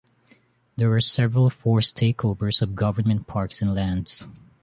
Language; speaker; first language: English; non-native, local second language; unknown